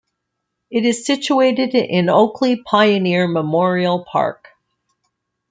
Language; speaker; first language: English; native; English